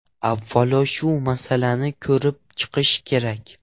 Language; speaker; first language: Uzbek; non-native, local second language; Russian